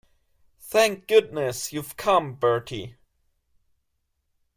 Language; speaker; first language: English; non-native, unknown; German